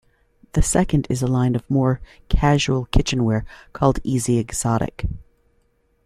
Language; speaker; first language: English; native; English